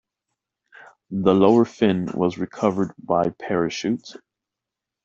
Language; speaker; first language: English; native; English